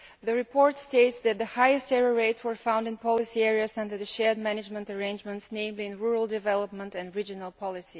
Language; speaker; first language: English; non-native, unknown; Bulgarian